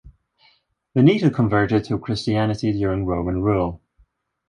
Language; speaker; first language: English; non-native, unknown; Swedish